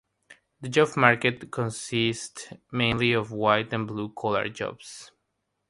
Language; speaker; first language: English; non-native, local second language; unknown